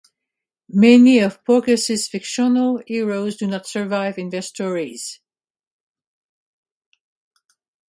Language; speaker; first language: English; native; English